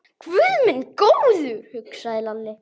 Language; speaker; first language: Icelandic; native; Icelandic